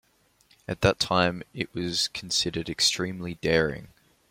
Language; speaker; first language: English; native; English